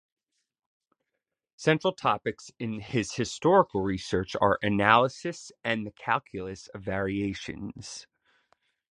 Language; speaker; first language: English; native; English